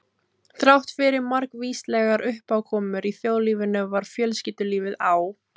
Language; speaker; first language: Icelandic; non-native, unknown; Filipino